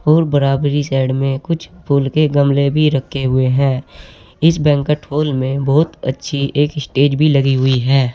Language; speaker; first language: Hindi; native; Hindi